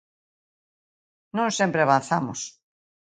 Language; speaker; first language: Galician; native; Galician